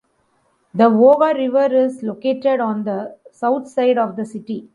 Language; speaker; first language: English; non-native, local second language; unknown